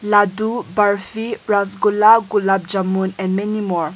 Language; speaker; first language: English; non-native, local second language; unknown